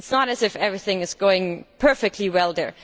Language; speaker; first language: English; non-native, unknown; German